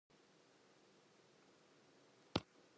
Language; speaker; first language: English; non-native, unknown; Japanese